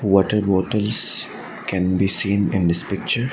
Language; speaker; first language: English; non-native, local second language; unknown